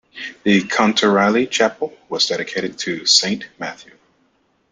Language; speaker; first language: English; native; English